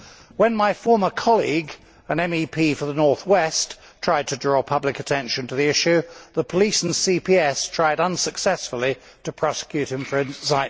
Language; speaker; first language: English; native; English